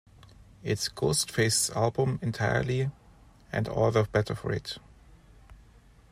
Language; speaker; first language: English; non-native, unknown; German